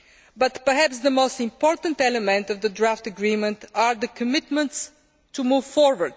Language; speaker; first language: English; non-native, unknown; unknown